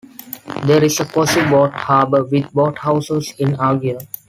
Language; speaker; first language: English; non-native, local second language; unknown